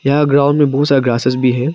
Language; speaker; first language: Hindi; non-native, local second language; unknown